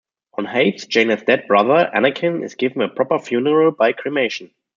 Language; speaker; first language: English; non-native, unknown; German